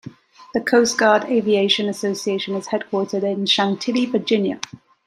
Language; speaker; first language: English; native; English